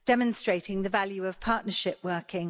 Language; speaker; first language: English; native; English